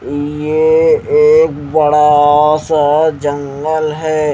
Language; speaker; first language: Hindi; native; Hindi